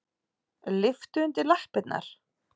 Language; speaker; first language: Icelandic; native; Icelandic